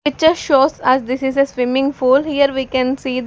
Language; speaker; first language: English; non-native, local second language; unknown